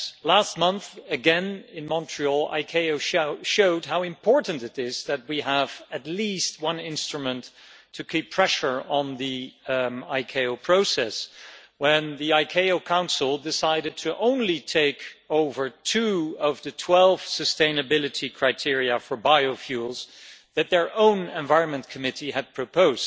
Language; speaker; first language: English; non-native, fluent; Dutch